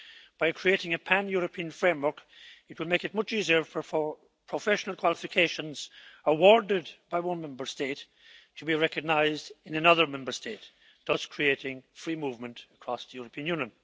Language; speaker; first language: English; native; English